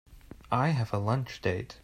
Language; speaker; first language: English; native; English